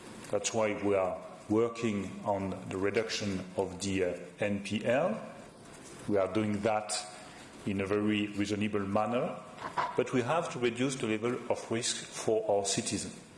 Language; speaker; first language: English; non-native, fluent; French